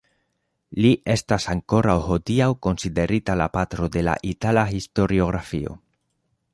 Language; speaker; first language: Esperanto; non-native, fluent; Spanish